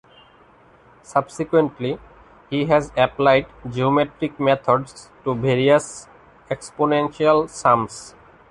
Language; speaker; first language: English; non-native, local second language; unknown